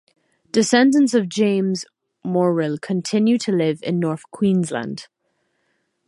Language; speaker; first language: English; native; English